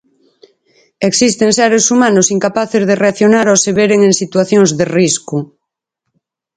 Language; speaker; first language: Galician; native; Galician